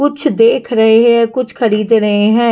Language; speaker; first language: Hindi; non-native, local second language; Punjabi